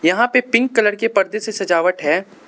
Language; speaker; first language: Hindi; non-native, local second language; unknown